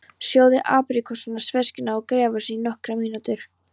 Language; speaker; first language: Icelandic; non-native, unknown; Polish